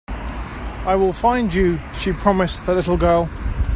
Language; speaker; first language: English; native; English